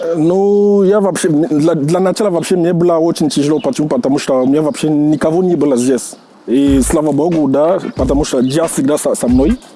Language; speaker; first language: Russian; non-native, fluent; English